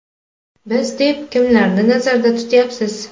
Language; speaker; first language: Uzbek; native; Uzbek